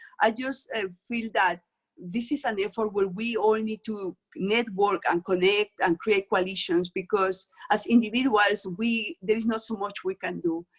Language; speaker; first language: English; non-native, fluent; Spanish